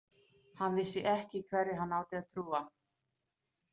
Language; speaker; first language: Icelandic; non-native, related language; Danish